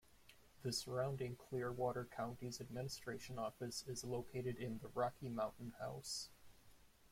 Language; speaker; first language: English; native; English